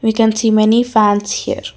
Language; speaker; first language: English; non-native, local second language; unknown